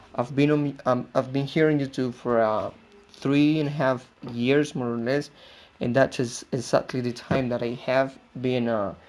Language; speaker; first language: English; non-native, fluent; Spanish